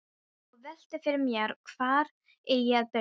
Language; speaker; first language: Icelandic; non-native, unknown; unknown